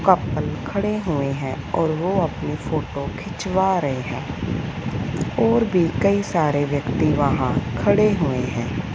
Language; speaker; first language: Hindi; non-native, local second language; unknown